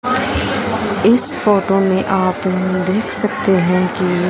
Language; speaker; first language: Hindi; native; Hindi